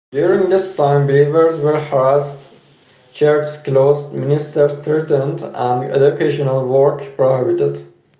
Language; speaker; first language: English; non-native, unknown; Persian